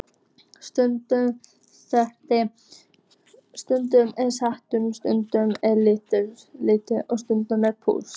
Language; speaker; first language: Icelandic; native; Icelandic